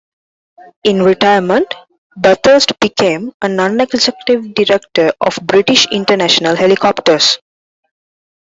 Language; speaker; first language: English; non-native, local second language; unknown